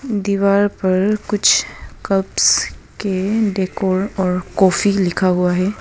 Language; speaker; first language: Hindi; non-native, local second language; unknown